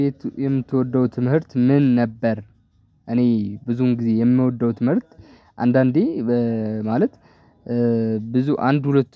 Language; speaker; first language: Amharic; non-native, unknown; Tigrinya